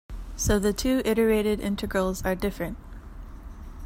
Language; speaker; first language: English; native; English